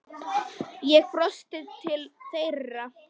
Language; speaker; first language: Icelandic; non-native, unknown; Polish